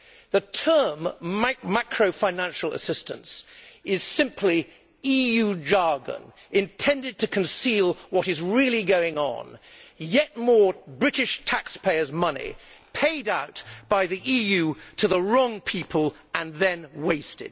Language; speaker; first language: English; native; English